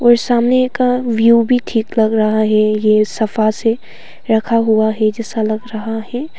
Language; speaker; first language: Hindi; non-native, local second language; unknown